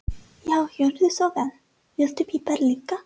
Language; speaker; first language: Icelandic; non-native, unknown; English